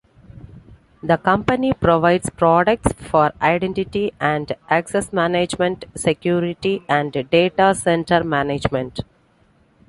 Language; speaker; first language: English; non-native, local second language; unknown